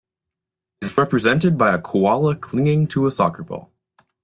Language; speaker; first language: English; native; English